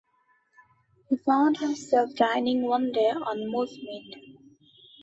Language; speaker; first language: English; non-native, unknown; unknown